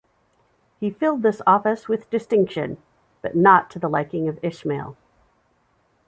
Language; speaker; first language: English; native; English